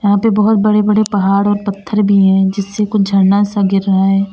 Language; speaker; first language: Hindi; native; Hindi